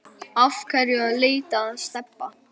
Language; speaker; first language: Icelandic; native; Icelandic